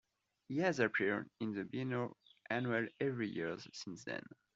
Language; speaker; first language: English; non-native, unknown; French